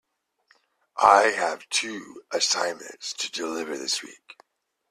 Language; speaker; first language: English; native; English